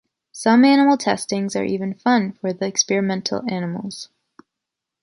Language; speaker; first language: English; native; English